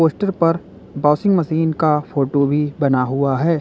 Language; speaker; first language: Hindi; native; Hindi